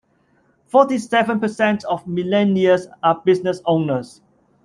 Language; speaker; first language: English; non-native, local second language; Cantonese